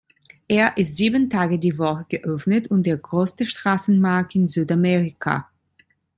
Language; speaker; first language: German; non-native, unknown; Italian